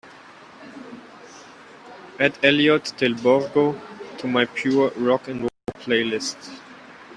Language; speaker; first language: English; non-native, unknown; German